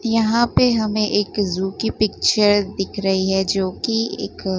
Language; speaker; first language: Hindi; non-native, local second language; Gujarati